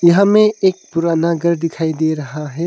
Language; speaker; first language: Hindi; early bilingual, other home language; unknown